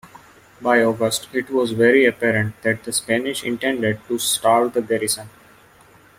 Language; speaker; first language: English; non-native, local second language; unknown